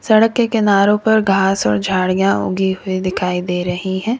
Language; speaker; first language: Hindi; native; Hindi